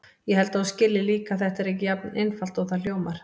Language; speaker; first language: Icelandic; native; Icelandic